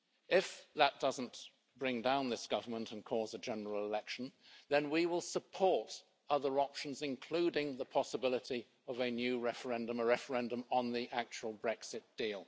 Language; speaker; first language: English; native; English